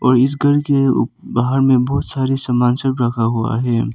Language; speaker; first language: Hindi; non-native, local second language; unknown